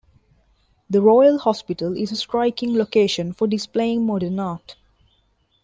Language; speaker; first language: English; non-native, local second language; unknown